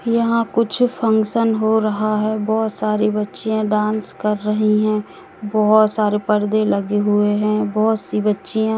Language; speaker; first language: Hindi; native; Hindi